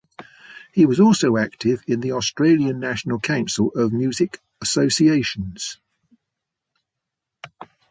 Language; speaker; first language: English; native; English